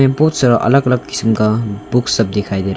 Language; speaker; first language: Hindi; non-native, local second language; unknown